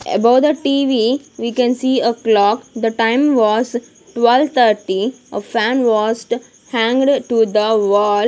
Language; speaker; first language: English; non-native, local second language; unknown